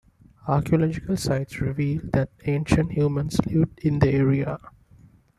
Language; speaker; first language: English; non-native, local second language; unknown